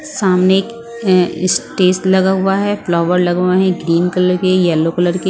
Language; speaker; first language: Hindi; non-native, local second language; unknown